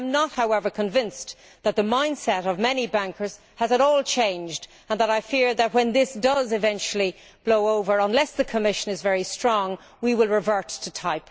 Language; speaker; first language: English; native; English